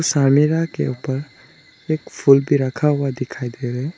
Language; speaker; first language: Hindi; non-native, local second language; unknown